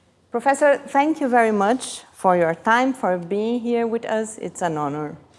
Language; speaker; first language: English; non-native, fluent; Portuguese